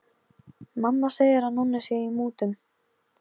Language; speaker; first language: Icelandic; non-native, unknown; Polish